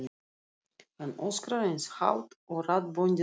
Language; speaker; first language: Icelandic; non-native, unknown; Russian